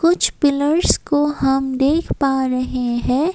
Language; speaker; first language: Hindi; non-native, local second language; Assamese